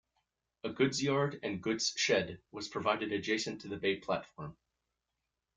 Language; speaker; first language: English; native; English